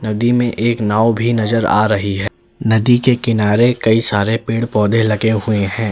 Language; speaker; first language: Hindi; native; Hindi